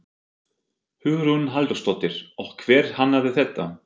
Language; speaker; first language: Icelandic; non-native, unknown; German